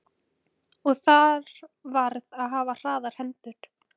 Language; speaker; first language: Icelandic; native; Icelandic